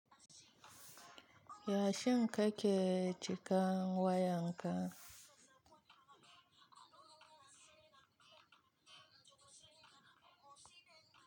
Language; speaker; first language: Hausa; native; Hausa